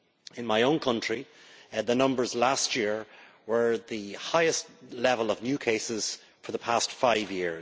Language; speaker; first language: English; native; English